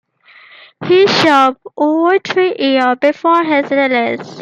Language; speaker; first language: English; native; English